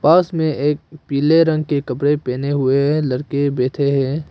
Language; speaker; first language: Hindi; non-native, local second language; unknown